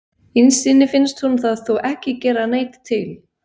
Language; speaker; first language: Icelandic; non-native, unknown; Swiss German